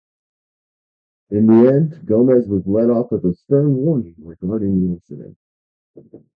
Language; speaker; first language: English; native; English